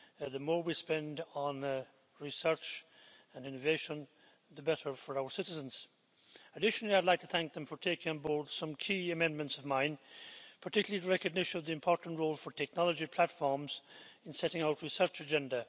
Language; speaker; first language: English; native; English